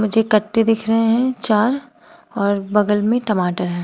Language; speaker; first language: Hindi; native; Hindi